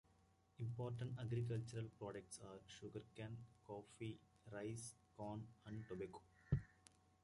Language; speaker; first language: English; native; English